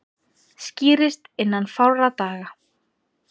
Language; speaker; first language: Icelandic; native; Icelandic